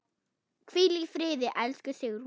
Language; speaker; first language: Icelandic; non-native, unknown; German